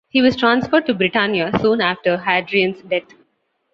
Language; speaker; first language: English; non-native, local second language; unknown